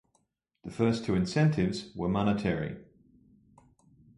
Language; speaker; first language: English; native; English